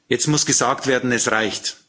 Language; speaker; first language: German; native; German